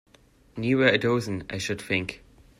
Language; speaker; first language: English; non-native, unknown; German